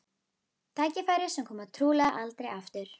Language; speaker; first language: Icelandic; native; Icelandic